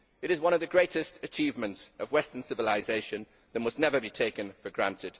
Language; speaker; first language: English; native; English